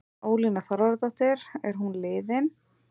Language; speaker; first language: Icelandic; native; Icelandic